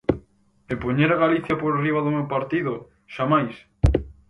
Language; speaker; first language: Galician; native; Galician